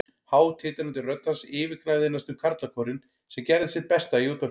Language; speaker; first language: Icelandic; native; Icelandic